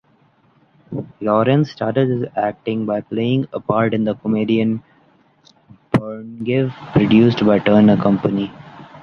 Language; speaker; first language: English; non-native, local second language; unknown